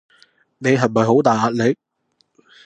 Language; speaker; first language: Cantonese; non-native, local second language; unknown